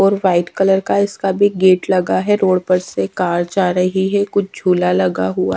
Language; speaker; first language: Hindi; native; Hindi